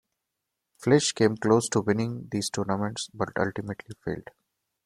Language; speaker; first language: English; non-native, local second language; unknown